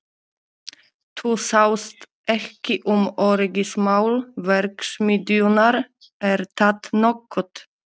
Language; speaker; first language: Icelandic; non-native, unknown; Polish